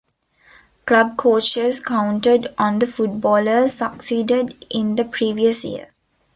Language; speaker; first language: English; non-native, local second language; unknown